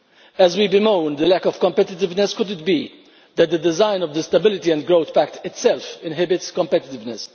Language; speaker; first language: English; non-native, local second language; Maltese